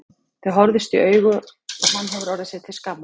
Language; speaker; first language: Icelandic; native; Icelandic